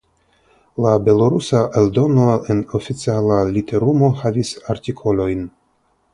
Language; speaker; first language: Esperanto; non-native, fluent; Russian